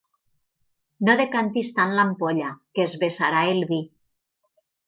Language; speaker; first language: Catalan; native; Catalan